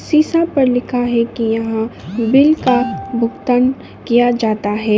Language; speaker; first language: Hindi; non-native, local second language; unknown